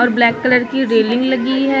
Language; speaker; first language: Hindi; native; Hindi